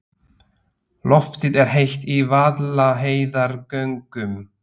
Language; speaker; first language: Icelandic; non-native, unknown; Slovak